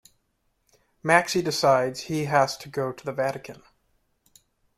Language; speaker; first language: English; native; English